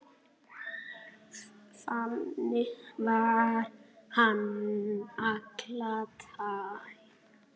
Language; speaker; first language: Icelandic; native; Icelandic